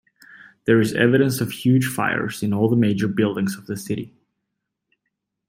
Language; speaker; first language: English; native; English